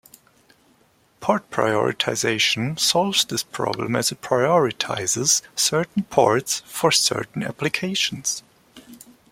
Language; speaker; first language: English; non-native, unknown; German